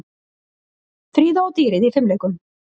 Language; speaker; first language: Icelandic; native; Icelandic